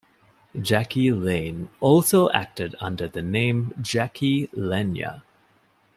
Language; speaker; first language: English; non-native, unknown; Divehi